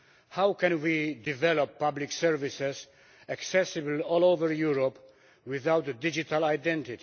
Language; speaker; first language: English; non-native, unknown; Polish